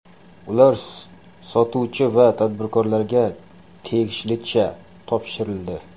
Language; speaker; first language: Uzbek; non-native, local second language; Kara-Kalpak